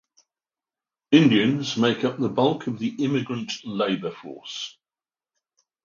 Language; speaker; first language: English; native; English